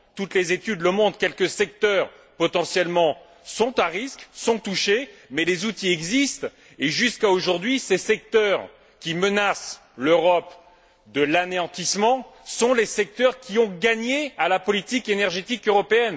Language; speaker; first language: French; native; French